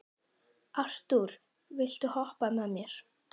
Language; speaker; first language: Icelandic; native; Icelandic